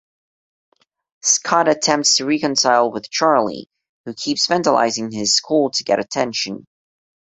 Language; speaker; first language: English; non-native, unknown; Portuguese